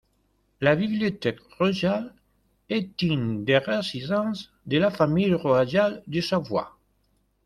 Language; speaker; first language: French; non-native, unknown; Spanish